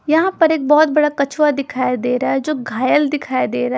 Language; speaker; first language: Hindi; non-native, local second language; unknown